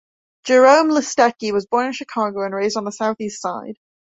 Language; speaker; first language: English; native; English